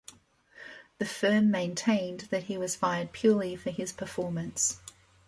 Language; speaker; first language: English; native; English